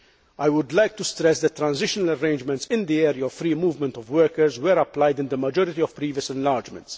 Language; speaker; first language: English; non-native, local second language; Maltese